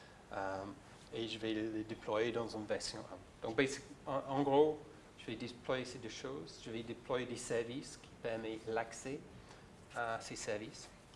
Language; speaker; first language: French; non-native, fluent; English